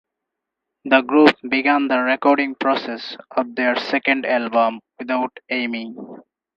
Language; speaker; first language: English; non-native, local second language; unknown